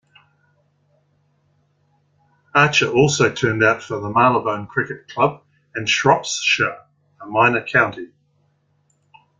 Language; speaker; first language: English; native; English